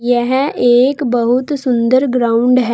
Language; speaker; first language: Hindi; native; Hindi